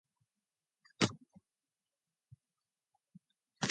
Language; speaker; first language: English; non-native, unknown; Mongolian